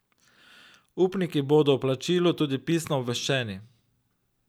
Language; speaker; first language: Slovenian; native; Slovenian